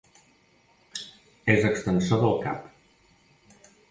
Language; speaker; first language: Catalan; native; Catalan